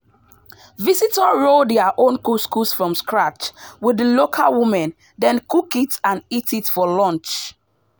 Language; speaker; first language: English; non-native, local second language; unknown